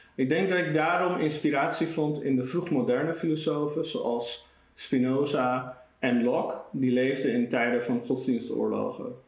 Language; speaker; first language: Dutch; early bilingual, other home language; Persian